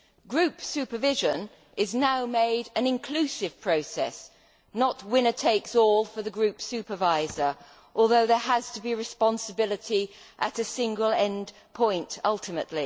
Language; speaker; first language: English; native; English